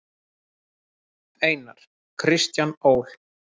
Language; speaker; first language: Icelandic; native; Icelandic